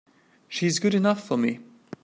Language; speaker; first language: English; native; English